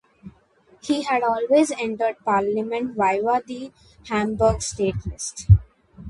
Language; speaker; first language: English; non-native, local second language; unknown